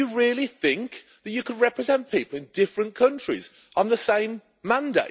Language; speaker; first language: English; native; English